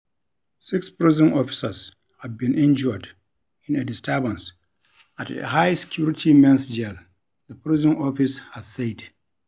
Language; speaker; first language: English; non-native, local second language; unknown